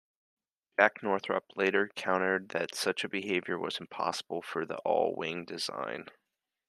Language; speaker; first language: English; native; English